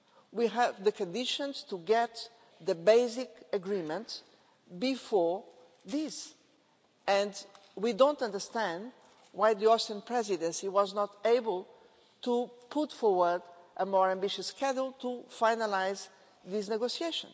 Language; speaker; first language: English; non-native, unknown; Portuguese